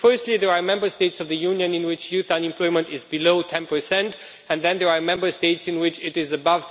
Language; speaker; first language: English; non-native, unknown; Romanian